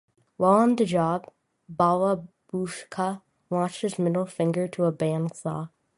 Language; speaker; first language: English; native; English